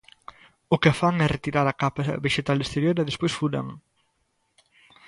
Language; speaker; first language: Galician; native; Galician